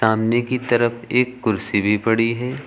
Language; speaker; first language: Hindi; native; Hindi